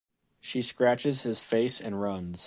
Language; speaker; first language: English; native; English